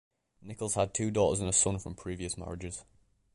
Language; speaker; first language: English; native; English